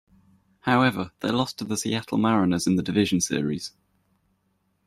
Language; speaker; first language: English; native; English